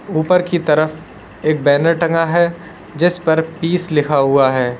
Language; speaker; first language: Hindi; native; Hindi